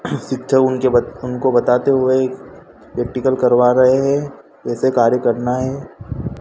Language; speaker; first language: Hindi; native; Hindi